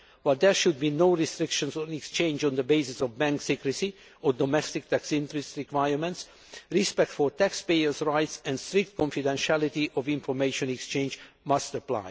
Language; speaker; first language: English; non-native, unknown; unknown